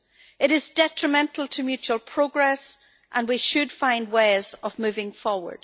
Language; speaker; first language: English; native; English